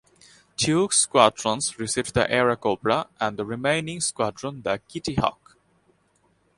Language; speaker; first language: English; non-native, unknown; Bangla